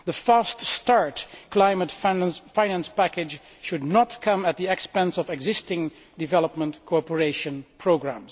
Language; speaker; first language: English; non-native, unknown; Dutch